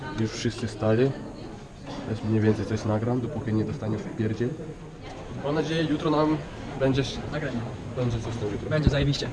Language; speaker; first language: Polish; non-native, related language; Ukrainian